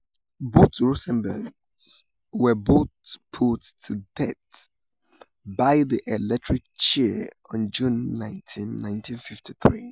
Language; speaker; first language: English; non-native, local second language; Yoruba